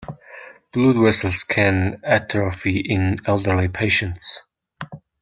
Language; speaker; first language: English; non-native, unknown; Mongolian